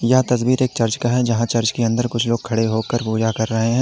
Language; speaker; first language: Hindi; native; Hindi